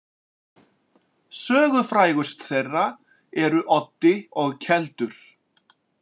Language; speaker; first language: Icelandic; native; Icelandic